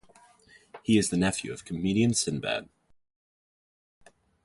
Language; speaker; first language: English; native; English